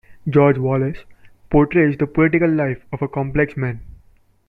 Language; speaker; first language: English; non-native, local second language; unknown